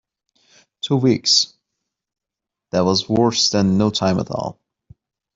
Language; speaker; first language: English; non-native, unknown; Persian